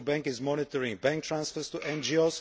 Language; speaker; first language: English; non-native, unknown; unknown